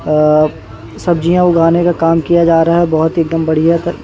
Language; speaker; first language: Hindi; native; Hindi